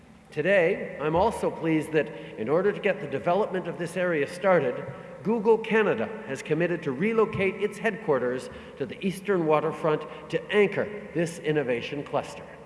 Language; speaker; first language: English; native; English